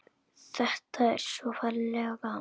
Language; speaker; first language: Icelandic; native; Icelandic